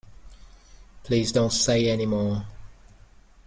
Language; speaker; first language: English; native; English